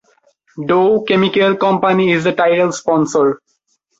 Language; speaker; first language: English; non-native, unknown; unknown